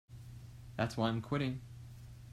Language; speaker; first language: English; native; English